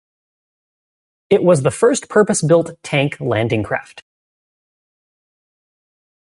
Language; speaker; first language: English; native; English